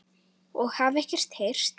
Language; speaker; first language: Icelandic; native; Icelandic